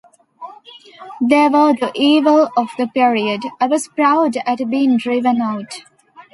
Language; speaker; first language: English; non-native, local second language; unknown